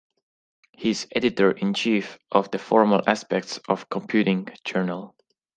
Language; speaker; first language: English; non-native, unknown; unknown